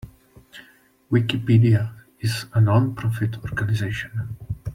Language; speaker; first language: English; non-native, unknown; Czech